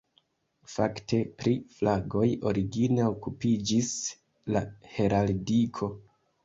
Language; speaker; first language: Esperanto; non-native, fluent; Kinyarwanda